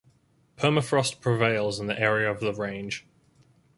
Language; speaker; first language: English; native; English